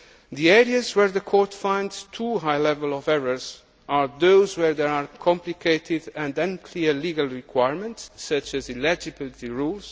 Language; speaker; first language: English; non-native, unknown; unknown